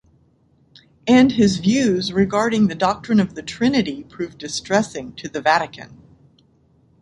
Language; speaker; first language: English; native; English